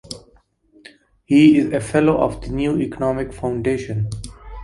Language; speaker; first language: English; native; English